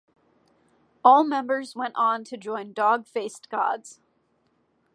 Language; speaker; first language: English; native; English